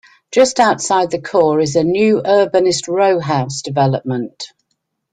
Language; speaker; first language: English; native; English